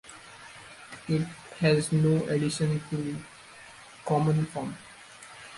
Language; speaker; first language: English; non-native, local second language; Marathi